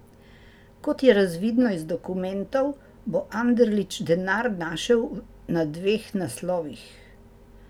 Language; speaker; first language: Slovenian; native; Slovenian